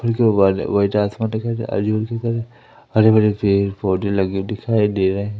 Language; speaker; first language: Hindi; native; Hindi